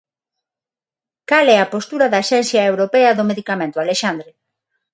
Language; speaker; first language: Galician; non-native, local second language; Spanish